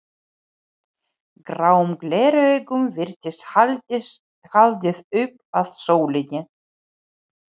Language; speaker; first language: Icelandic; non-native, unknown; Ukrainian